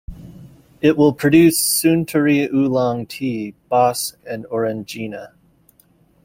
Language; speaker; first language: English; native; English